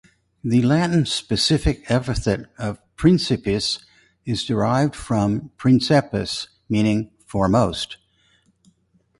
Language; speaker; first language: English; native; English